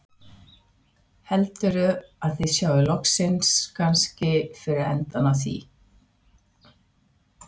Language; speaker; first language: Icelandic; non-native, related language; Swedish